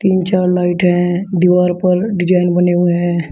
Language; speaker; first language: Hindi; native; Hindi